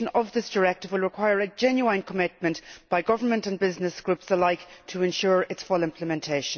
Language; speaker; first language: English; native; English